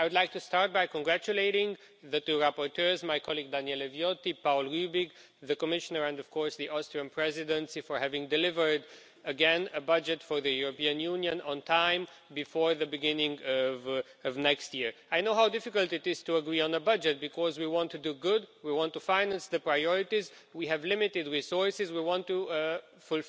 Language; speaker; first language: English; non-native, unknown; Romanian